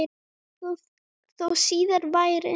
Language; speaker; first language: Icelandic; native; Icelandic